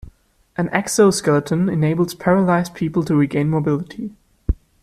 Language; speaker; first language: English; non-native, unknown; German